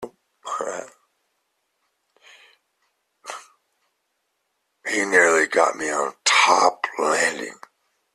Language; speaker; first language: English; native; English